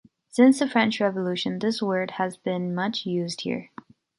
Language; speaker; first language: English; native; English